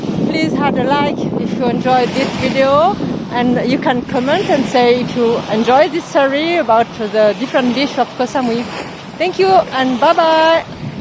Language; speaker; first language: English; non-native, learner; French